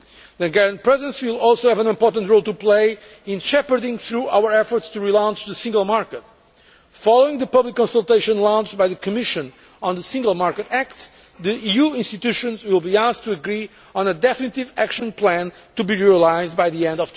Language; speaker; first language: English; non-native, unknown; Portuguese